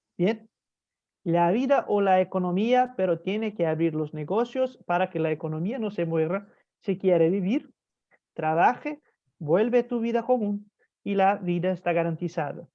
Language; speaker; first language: Spanish; non-native, fluent; Portuguese